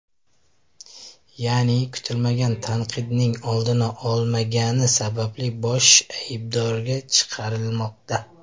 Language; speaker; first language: Uzbek; native; Uzbek